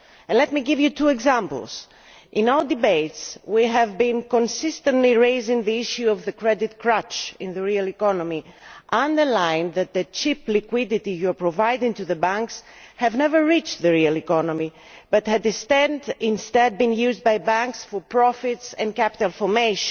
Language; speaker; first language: English; non-native, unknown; Greek